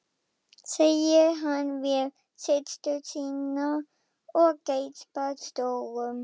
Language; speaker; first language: Icelandic; non-native, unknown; German